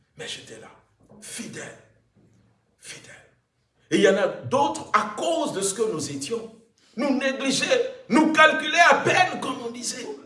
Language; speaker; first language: French; non-native, local second language; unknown